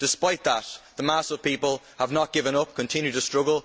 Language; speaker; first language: English; native; English